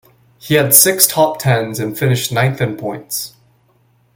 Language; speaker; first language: English; native; English